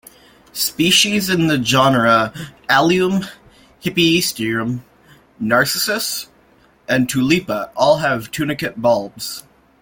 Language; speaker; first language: English; native; English